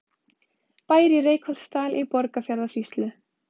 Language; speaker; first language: Icelandic; native; Icelandic